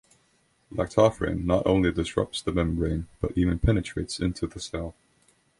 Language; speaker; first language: English; non-native, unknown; Estonian